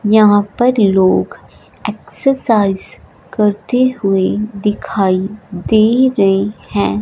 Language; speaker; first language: Hindi; non-native, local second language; Punjabi